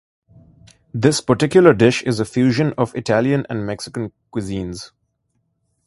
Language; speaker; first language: English; non-native, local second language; Bangla